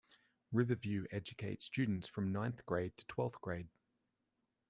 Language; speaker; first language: English; native; English